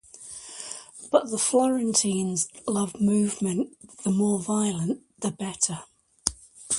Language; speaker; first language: English; native; English